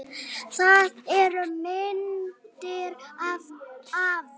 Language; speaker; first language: Icelandic; native; Icelandic